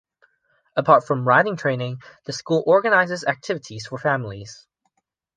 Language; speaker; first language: English; non-native, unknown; Chinese